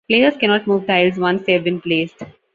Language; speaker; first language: English; non-native, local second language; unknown